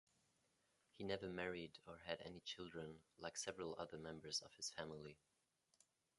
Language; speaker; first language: English; non-native, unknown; German